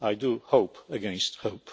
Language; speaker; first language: English; non-native, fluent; Polish